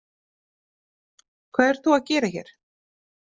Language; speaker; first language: Icelandic; native; Icelandic